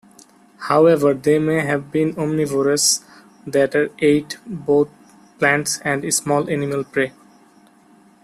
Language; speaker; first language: English; non-native, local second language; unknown